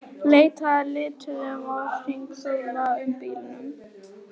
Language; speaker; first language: Icelandic; native; Icelandic